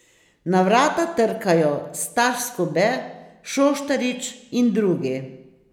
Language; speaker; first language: Slovenian; native; Slovenian